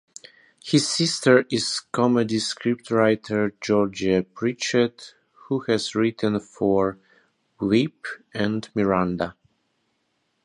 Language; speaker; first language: English; non-native, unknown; Russian